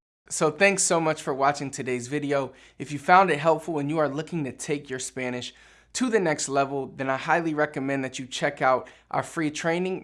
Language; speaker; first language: English; early bilingual, other home language; Spanish